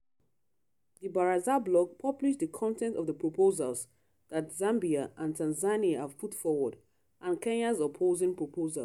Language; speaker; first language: English; non-native, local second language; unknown